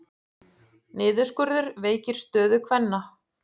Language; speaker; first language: Icelandic; native; Icelandic